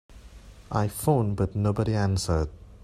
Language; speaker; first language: English; non-native, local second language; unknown